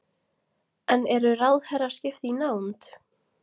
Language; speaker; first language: Icelandic; non-native, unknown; Latvian